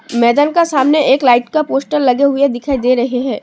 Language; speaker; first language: Hindi; non-native, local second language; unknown